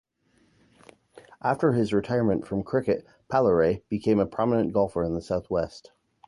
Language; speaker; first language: English; native; English